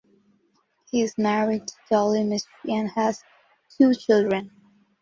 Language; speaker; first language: English; non-native, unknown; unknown